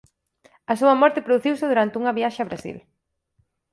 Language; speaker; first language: Galician; native; Galician